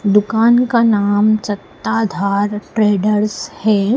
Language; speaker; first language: Hindi; native; Hindi